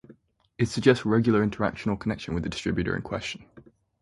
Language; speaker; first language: English; native; English